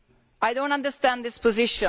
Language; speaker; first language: English; non-native, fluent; Italian